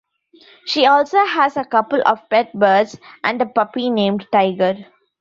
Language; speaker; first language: English; non-native, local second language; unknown